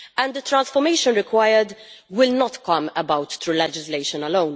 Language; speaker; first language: English; non-native, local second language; Maltese